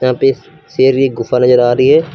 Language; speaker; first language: Hindi; native; Hindi